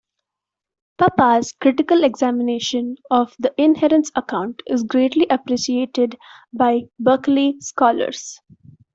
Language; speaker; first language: English; non-native, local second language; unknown